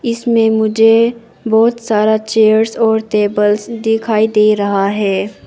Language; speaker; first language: Hindi; non-native, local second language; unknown